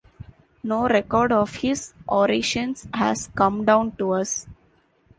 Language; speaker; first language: English; non-native, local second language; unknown